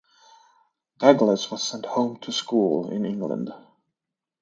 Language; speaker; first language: English; native; English